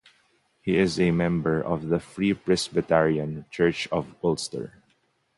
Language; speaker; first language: English; non-native, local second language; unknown